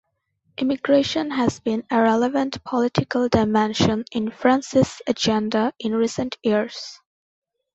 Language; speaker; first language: English; non-native, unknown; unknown